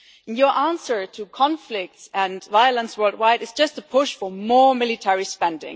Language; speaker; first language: English; non-native, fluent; German